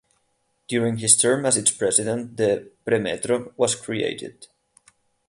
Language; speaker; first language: English; non-native, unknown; Catalan